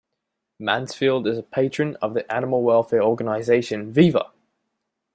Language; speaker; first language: English; native; English